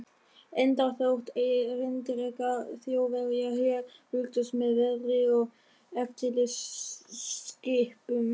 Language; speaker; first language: Icelandic; non-native, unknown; German